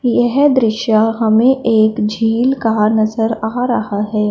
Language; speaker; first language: Hindi; non-native, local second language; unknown